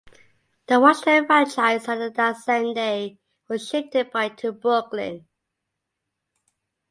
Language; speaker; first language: English; native; English